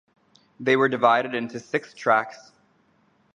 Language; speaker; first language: English; native; English